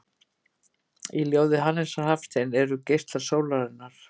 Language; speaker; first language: Icelandic; native; Icelandic